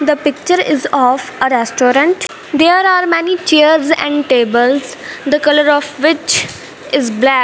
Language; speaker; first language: English; non-native, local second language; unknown